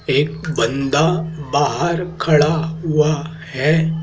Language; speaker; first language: Hindi; native; Hindi